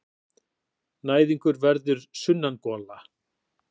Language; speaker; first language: Icelandic; native; Icelandic